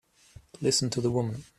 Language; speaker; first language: English; non-native, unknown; German